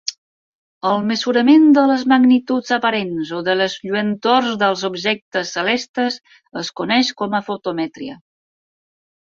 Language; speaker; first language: Catalan; non-native, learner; Spanish